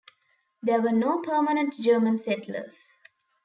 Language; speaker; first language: English; non-native, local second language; Tamil